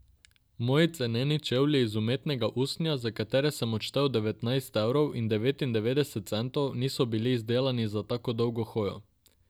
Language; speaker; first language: Slovenian; non-native, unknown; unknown